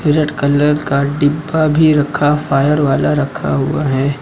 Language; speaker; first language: Hindi; native; Hindi